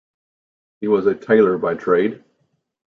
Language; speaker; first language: English; native; English